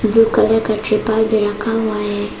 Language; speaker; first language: Hindi; non-native, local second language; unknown